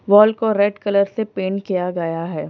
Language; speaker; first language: Hindi; non-native, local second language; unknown